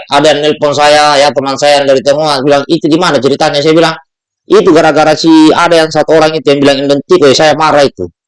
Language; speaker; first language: Indonesian; native; Indonesian